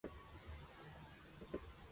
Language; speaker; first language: Spanish; non-native, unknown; Chinese